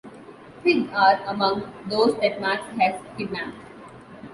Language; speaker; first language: English; non-native, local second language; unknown